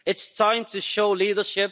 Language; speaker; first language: English; non-native, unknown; Dutch